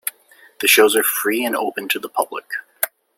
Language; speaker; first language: English; native; English